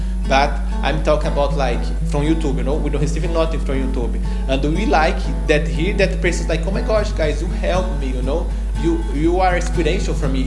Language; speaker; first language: English; non-native, learner; Portuguese